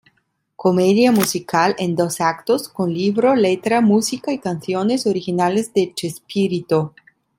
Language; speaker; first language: Spanish; non-native, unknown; Italian